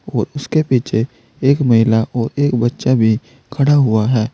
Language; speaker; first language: Hindi; native; Hindi